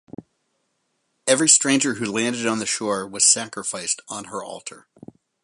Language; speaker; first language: English; native; English